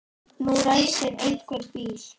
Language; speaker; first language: Icelandic; native; Icelandic